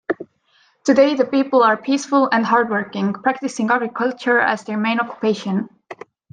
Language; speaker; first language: English; non-native, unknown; Estonian